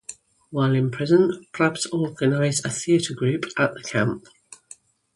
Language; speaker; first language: English; native; English